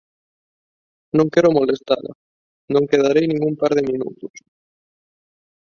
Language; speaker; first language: Galician; non-native, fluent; Spanish